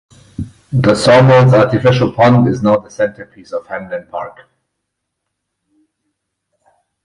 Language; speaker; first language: English; non-native, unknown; German